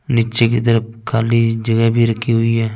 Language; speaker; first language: Hindi; non-native, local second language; Punjabi